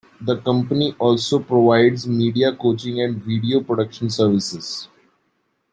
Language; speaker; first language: English; non-native, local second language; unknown